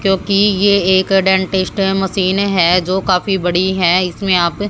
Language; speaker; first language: Hindi; native; Hindi